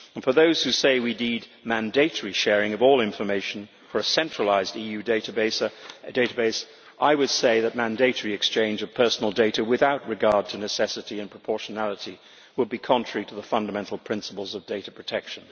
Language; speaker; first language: English; native; English